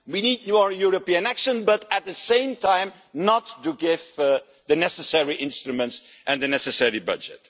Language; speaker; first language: English; non-native, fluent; Dutch